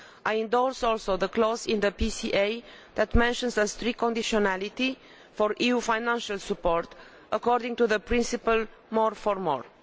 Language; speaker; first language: English; non-native, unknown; Romanian